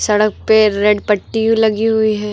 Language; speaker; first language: Hindi; native; Hindi